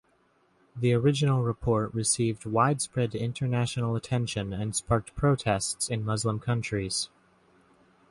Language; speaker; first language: English; native; English